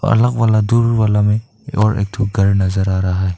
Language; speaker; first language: Hindi; non-native, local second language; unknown